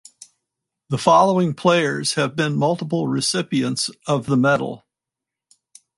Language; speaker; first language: English; native; English